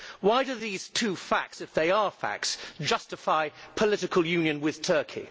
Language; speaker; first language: English; native; English